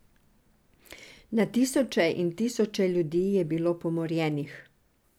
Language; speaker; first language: Slovenian; non-native, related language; Serbian